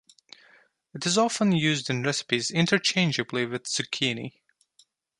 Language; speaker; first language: English; non-native, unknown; Turkish